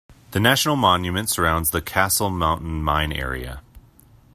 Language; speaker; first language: English; native; English